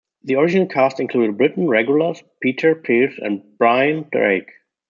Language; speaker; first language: English; non-native, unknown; German